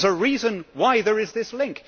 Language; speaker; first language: English; native; English